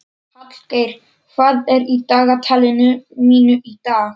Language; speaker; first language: Icelandic; non-native, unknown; Polish